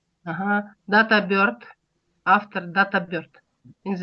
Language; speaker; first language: English; non-native, learner; Russian